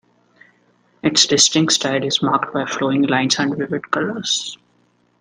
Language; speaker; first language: English; non-native, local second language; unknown